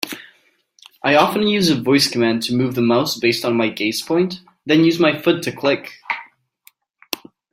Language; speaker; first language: English; native; English